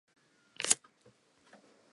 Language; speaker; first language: English; non-native, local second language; Southern Sotho